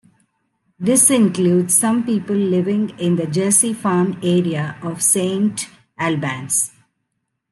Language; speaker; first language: English; non-native, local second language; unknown